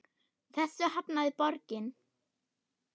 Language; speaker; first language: Icelandic; non-native, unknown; German